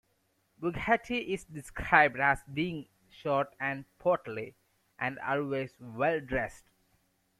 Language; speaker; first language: English; non-native, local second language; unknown